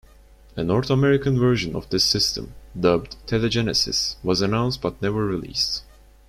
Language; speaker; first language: English; non-native, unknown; Turkish